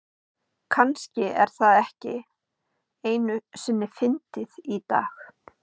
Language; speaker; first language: Icelandic; native; Icelandic